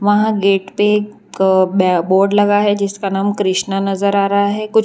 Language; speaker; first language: Hindi; non-native, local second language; Gujarati